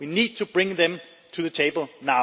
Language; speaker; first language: English; non-native, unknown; Danish